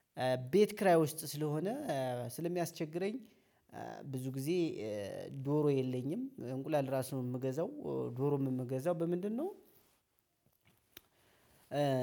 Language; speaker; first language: Amharic; native; Amharic